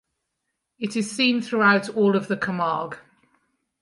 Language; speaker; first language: English; native; English